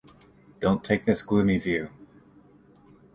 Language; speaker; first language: English; native; English